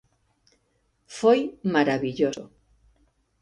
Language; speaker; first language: Galician; native; Galician